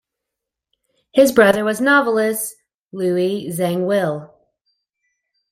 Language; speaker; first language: English; native; English